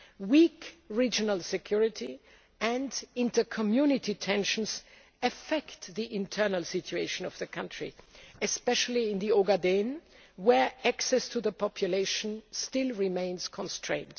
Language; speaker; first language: English; non-native, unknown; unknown